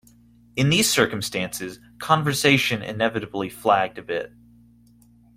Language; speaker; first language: English; native; English